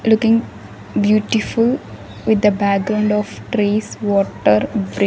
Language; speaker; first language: English; non-native, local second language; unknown